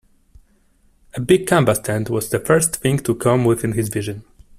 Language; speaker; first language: English; non-native, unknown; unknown